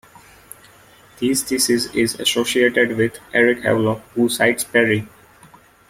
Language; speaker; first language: English; non-native, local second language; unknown